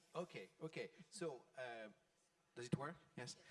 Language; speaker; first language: English; non-native, fluent; French